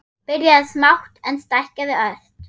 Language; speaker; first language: Icelandic; non-native, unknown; German